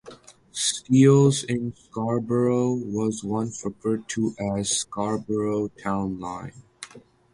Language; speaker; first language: English; native; English